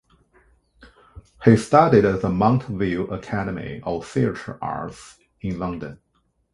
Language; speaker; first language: English; non-native, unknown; Chinese